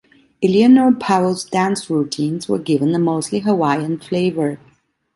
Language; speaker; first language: English; non-native, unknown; Italian